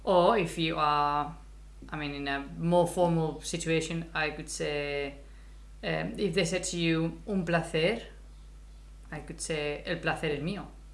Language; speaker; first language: English; non-native, fluent; Spanish